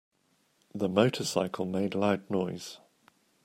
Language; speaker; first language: English; native; English